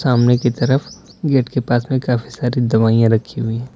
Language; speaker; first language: Hindi; native; Hindi